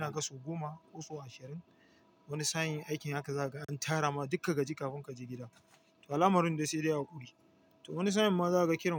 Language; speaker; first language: Hausa; non-native, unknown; Yoruba